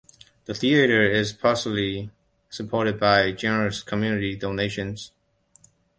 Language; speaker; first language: English; non-native, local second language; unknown